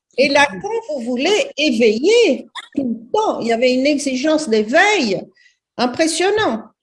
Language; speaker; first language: French; non-native, fluent; Portuguese